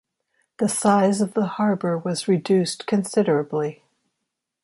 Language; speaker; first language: English; native; English